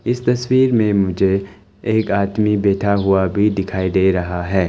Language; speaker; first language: Hindi; non-native, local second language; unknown